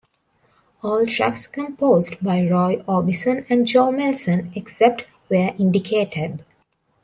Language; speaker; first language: English; non-native, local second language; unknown